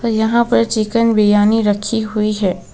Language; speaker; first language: Hindi; non-native, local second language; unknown